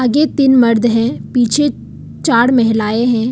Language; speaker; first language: Hindi; non-native, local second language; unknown